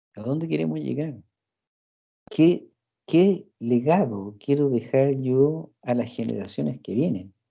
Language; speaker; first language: Spanish; non-native, fluent; English